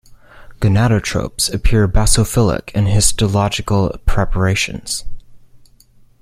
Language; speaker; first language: English; native; English